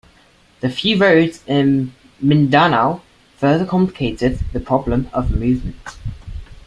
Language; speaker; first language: English; native; English